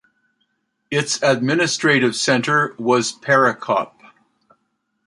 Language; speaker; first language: English; native; English